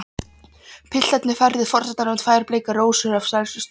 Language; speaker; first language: Icelandic; non-native, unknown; Polish